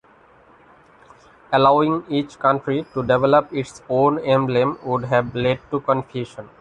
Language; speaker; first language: English; non-native, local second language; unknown